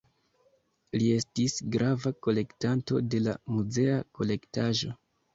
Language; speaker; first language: Esperanto; non-native, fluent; Kinyarwanda